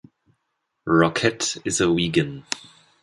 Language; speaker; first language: English; non-native, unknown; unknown